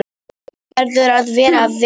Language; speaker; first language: Icelandic; non-native, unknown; Polish